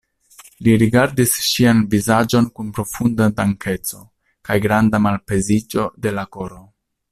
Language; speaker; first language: Esperanto; non-native, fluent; Italian